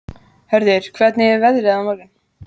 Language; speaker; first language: Icelandic; native; Icelandic